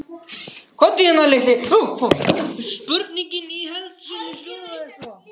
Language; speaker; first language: Icelandic; native; Icelandic